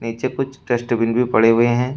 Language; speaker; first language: Hindi; native; Hindi